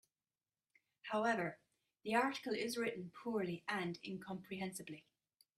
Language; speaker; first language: English; native; English